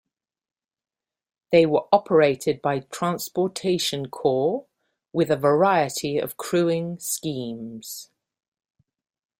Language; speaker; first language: English; native; English